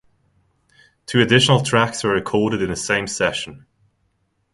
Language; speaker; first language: English; non-native, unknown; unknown